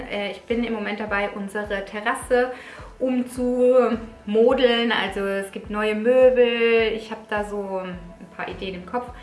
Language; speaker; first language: German; early bilingual, other home language; Italian